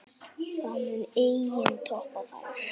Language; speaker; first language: Icelandic; native; Icelandic